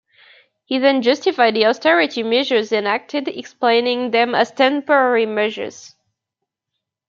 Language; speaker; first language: English; native; English